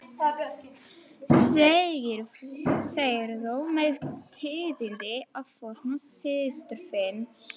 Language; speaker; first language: Icelandic; non-native, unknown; Polish